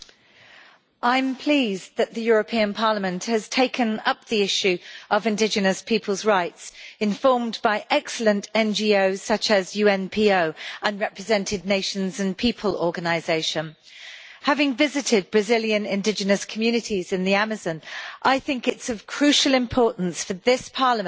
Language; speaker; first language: English; native; English